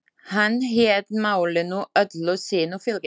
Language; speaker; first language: Icelandic; non-native, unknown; Slovak